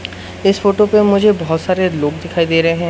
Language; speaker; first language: Hindi; native; Hindi